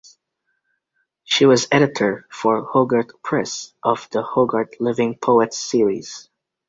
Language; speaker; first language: English; native; English